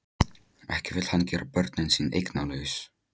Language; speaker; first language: Icelandic; non-native, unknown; Polish